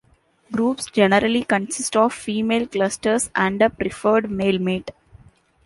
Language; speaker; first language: English; non-native, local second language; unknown